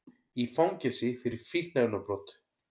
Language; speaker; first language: Icelandic; native; Icelandic